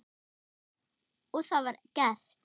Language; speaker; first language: Icelandic; non-native, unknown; German